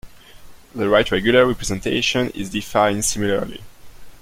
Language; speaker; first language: English; non-native, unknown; French